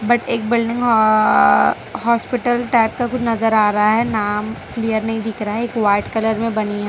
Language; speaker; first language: Hindi; non-native, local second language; Gujarati